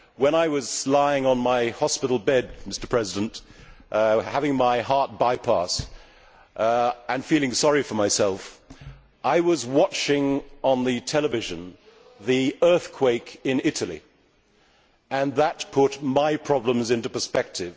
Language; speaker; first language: English; native; English